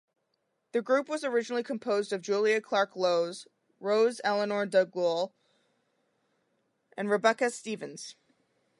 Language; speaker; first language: English; native; English